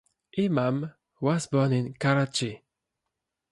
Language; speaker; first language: English; non-native, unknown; French